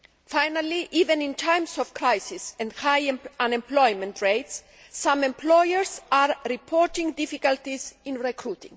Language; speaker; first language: English; non-native, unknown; Greek